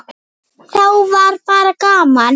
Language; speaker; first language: Icelandic; native; Icelandic